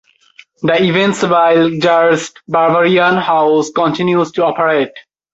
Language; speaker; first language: English; non-native, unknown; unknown